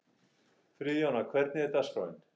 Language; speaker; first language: Icelandic; non-native, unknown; English